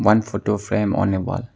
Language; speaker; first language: English; non-native, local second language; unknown